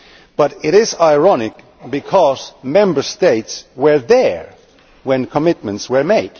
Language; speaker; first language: English; non-native, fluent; Finnish